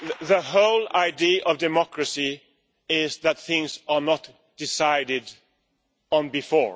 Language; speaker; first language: English; non-native, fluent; Swedish